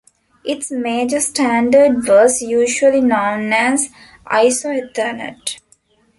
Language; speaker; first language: English; non-native, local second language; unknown